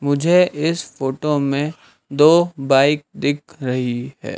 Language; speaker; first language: Hindi; native; Hindi